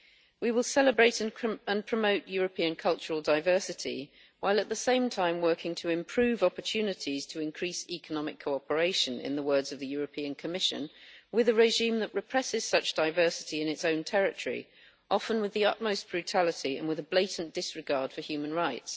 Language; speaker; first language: English; native; English